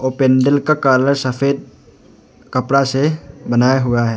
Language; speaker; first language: Hindi; non-native, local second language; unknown